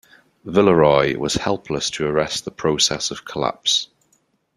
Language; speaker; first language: English; native; English